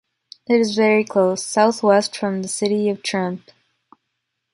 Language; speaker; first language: English; native; English